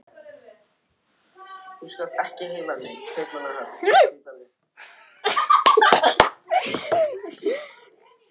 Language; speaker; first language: Icelandic; non-native, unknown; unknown